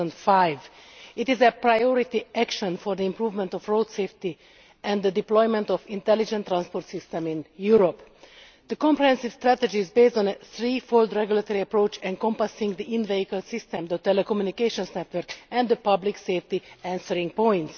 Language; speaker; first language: English; non-native, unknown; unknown